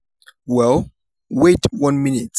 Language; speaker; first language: English; non-native, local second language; Yoruba